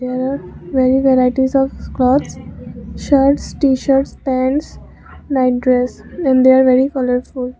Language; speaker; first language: English; non-native, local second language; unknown